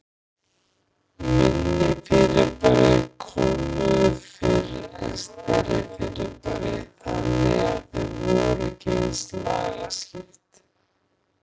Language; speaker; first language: Icelandic; native; Icelandic